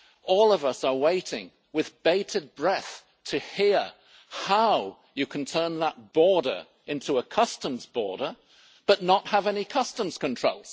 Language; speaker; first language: English; native; English